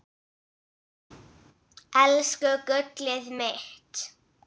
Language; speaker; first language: Icelandic; non-native, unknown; English